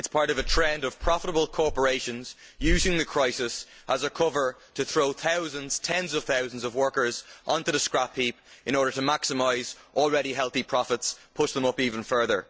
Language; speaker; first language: English; native; English